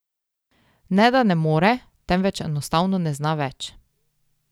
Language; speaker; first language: Slovenian; native; Slovenian